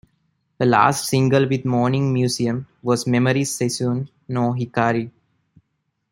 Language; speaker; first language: English; non-native, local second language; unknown